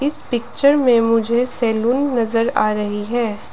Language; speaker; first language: Hindi; non-native, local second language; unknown